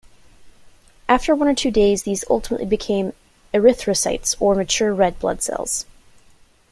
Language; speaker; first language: English; native; English